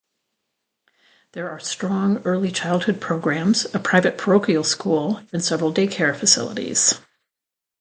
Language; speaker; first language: English; native; English